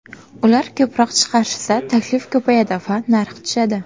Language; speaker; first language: Uzbek; non-native, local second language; Kara-Kalpak